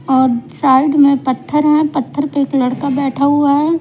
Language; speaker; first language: Hindi; non-native, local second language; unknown